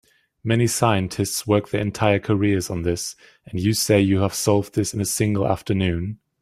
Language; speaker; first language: English; native; English